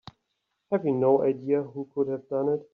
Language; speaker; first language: English; native; English